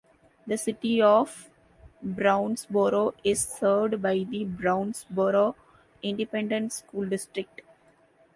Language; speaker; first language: English; non-native, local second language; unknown